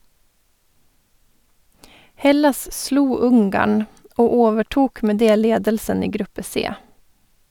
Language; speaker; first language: Norwegian; non-native, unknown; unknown